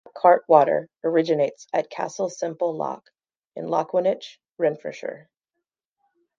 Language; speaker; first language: English; native; English